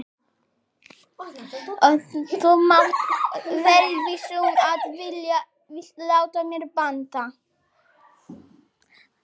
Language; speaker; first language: Icelandic; native; Icelandic